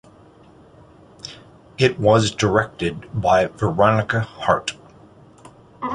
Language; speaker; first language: English; native; English